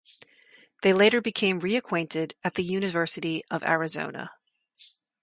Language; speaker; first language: English; native; English